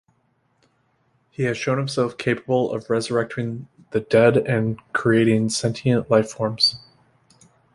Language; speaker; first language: English; native; English